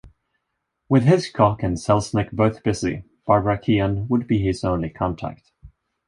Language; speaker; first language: English; non-native, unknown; Swedish